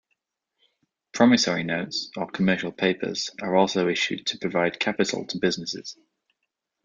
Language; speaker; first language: English; native; English